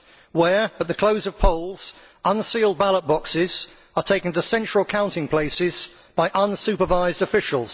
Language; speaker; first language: English; native; English